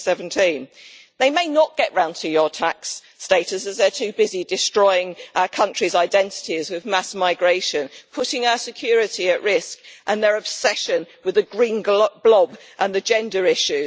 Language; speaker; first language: English; native; English